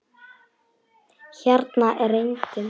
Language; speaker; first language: Icelandic; non-native, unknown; Polish